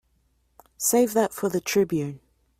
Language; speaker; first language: English; native; English